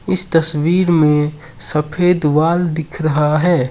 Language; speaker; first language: Hindi; non-native, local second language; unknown